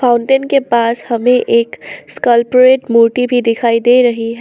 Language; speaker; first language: Hindi; non-native, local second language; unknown